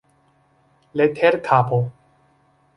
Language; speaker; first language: Esperanto; non-native, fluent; Chinese